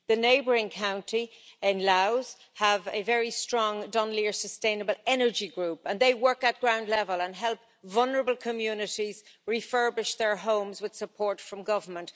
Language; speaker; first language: English; native; English